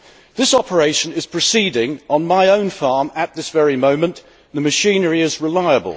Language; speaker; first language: English; native; English